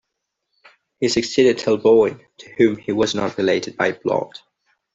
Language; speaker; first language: English; non-native, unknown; Catalan